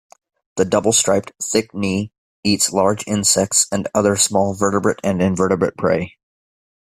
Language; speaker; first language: English; native; English